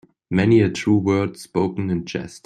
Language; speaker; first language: English; non-native, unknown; German